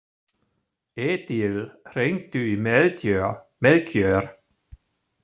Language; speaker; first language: Icelandic; non-native, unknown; German